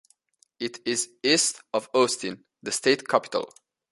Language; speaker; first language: English; non-native, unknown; Italian